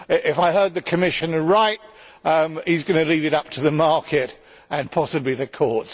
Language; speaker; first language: English; native; English